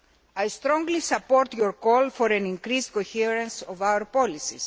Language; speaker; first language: English; non-native, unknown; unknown